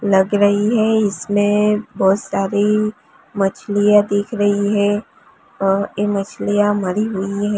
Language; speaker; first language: Hindi; non-native, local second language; Gujarati